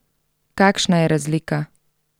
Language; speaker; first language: Slovenian; native; Slovenian